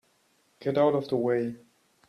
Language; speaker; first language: English; non-native, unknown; German